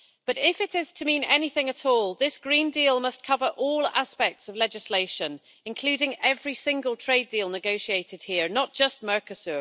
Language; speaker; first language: English; native; English